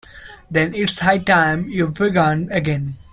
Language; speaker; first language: English; non-native, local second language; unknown